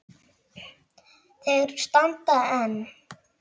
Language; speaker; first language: Icelandic; native; Icelandic